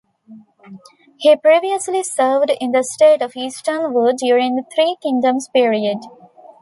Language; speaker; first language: English; non-native, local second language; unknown